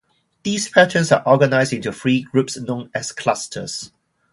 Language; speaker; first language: English; non-native, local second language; Cantonese